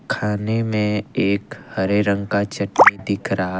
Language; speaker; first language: Hindi; non-native, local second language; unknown